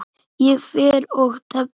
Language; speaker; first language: Icelandic; native; Icelandic